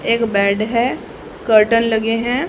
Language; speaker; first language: Hindi; native; Hindi